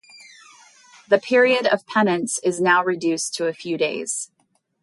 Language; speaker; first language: English; native; English